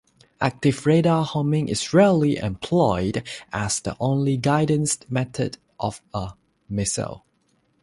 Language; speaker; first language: English; non-native, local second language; Chinese